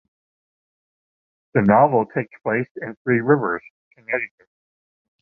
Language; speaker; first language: English; native; English